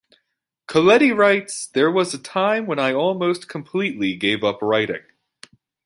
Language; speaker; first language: English; native; English